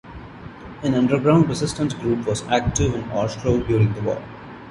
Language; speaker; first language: English; non-native, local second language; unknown